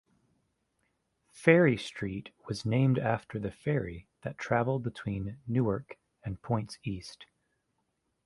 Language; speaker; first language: English; native; English